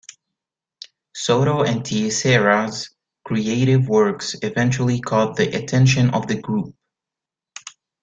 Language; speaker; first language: English; native; English